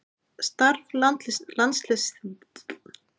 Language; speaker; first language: Icelandic; native; Icelandic